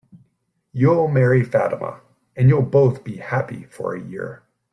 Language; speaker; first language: English; native; English